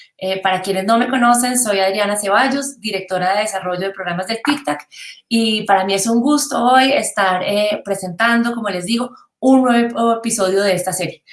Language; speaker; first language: Spanish; native; Spanish